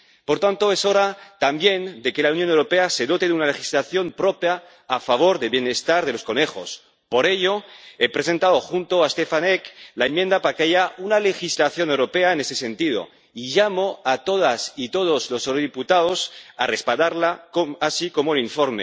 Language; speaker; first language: Spanish; native; Spanish